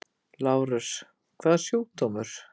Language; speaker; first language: Icelandic; native; Icelandic